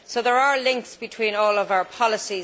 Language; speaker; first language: English; native; English